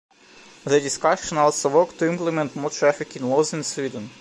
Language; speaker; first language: English; non-native, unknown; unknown